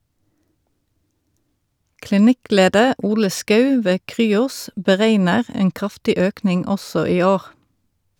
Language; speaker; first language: Norwegian; native; Norwegian